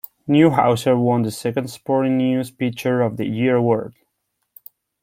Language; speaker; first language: English; non-native, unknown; Spanish